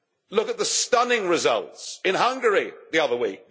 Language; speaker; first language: English; native; English